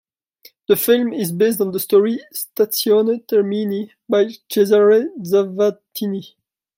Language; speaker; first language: English; non-native, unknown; French